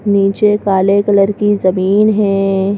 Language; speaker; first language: Hindi; native; Hindi